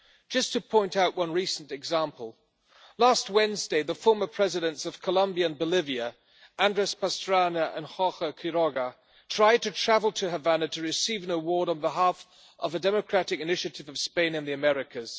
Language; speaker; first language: English; non-native, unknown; German